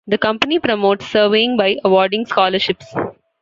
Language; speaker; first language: English; non-native, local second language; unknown